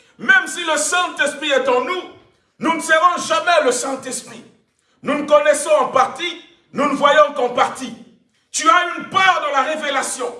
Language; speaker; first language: French; non-native, local second language; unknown